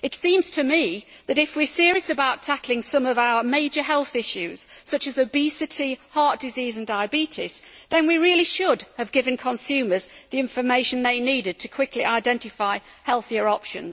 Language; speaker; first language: English; native; English